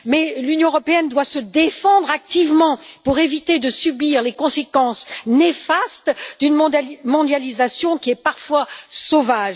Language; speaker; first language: French; native; French